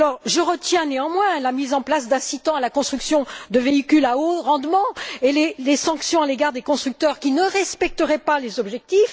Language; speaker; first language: French; native; French